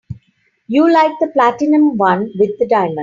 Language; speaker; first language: English; non-native, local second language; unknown